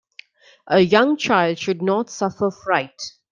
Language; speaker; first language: English; non-native, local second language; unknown